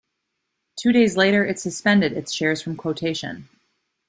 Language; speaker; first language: English; native; English